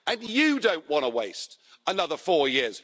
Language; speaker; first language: English; native; English